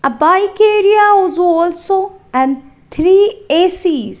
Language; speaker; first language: English; non-native, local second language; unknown